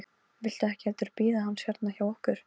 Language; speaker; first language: Icelandic; non-native, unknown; Polish